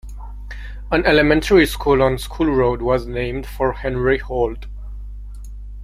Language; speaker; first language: English; non-native, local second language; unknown